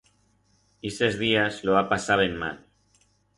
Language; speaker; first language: Aragonese; non-native, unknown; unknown